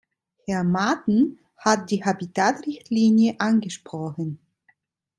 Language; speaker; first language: German; non-native, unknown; Italian